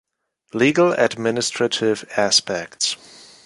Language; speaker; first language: English; non-native, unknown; German